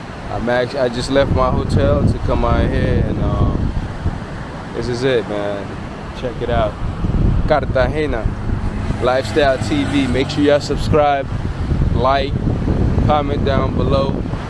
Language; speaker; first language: English; native; English